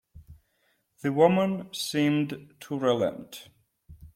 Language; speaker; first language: English; non-native, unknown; Georgian